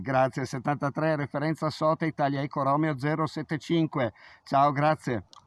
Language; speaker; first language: Italian; native; Italian